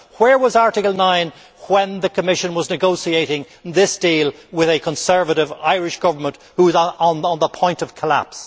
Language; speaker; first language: English; native; English